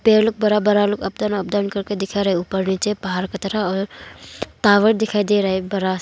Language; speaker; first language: Hindi; non-native, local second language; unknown